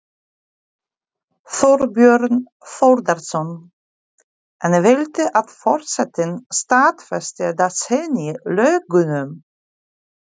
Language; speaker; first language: Icelandic; non-native, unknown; Polish